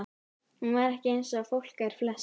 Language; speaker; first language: Icelandic; native; Icelandic